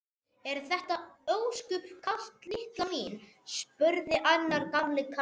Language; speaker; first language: Icelandic; non-native, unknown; Spanish